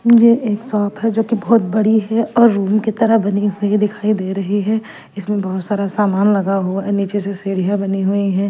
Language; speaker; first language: Hindi; non-native, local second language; Punjabi